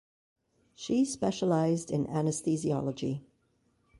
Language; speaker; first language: English; native; English